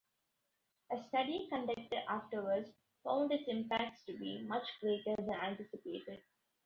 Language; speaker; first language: English; non-native, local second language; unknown